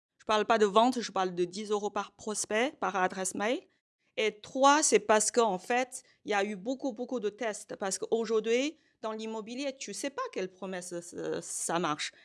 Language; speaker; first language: French; non-native, fluent; Chinese